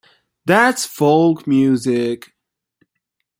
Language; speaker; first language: English; non-native, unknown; Chinese